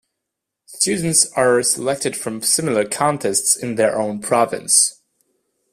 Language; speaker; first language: English; non-native, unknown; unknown